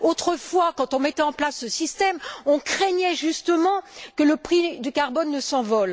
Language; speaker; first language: French; native; French